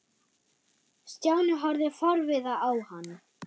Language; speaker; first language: Icelandic; non-native, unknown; German